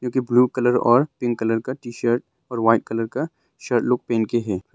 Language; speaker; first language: Hindi; non-native, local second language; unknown